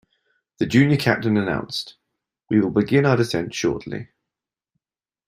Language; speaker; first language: English; native; English